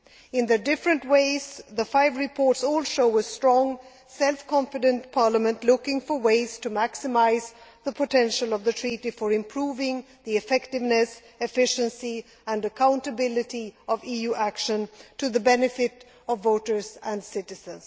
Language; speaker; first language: English; non-native, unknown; Swedish